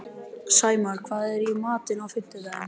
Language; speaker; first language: Icelandic; native; Icelandic